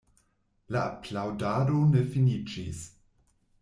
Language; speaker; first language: Esperanto; non-native, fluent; German